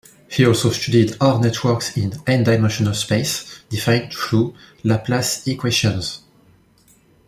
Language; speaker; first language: English; non-native, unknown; French